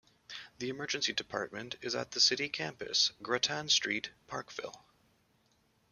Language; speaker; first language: English; native; English